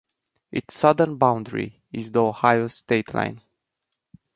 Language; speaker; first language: English; non-native, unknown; Romanian